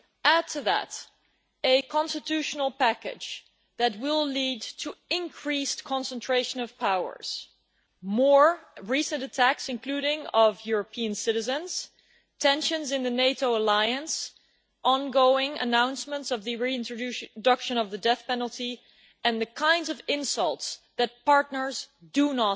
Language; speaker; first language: English; non-native, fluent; Dutch